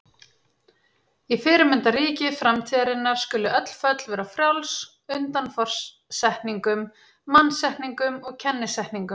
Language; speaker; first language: Icelandic; native; Icelandic